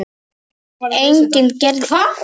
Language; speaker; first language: Icelandic; non-native, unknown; Polish